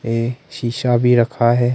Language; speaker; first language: Hindi; non-native, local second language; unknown